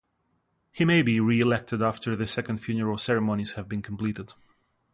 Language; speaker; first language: English; non-native, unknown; Russian